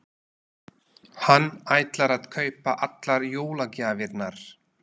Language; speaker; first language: Icelandic; non-native, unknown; Slovak